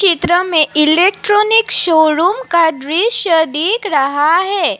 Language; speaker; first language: Hindi; non-native, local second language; Assamese